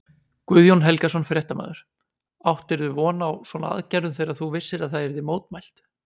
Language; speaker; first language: Icelandic; native; Icelandic